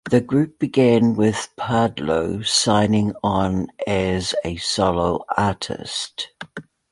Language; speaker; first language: English; native; English